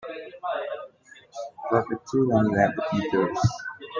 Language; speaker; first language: English; native; English